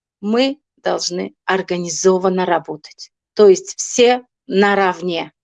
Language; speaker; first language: Russian; non-native, local second language; Tajik